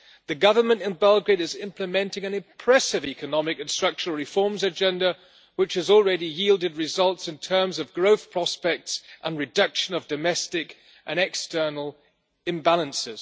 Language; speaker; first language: English; non-native, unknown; German